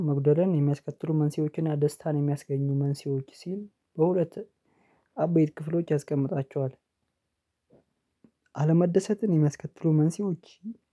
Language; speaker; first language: Amharic; non-native, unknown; Oromo